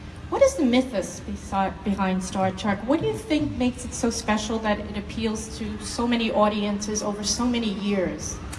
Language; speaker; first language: English; native; English